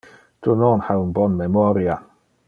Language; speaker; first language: Interlingua; non-native, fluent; Dutch